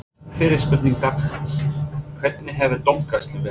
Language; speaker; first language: Icelandic; non-native, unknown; English